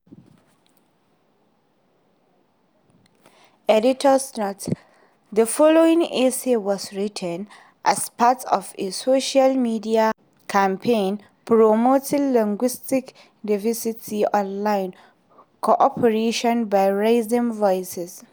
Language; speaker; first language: English; non-native, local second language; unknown